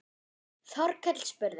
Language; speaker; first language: Icelandic; non-native, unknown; German